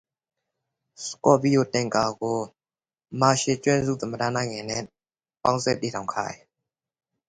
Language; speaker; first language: English; non-native, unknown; Rakhine